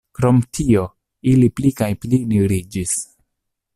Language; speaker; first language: Esperanto; non-native, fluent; Italian